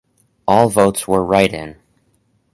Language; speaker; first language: English; native; English